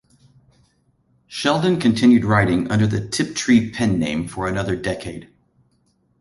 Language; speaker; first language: English; native; English